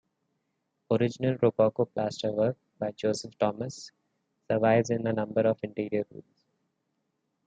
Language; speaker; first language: English; non-native, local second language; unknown